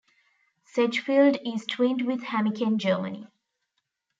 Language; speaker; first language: English; non-native, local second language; Tamil